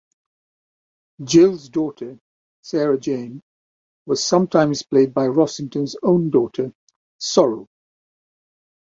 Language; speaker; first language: English; native; English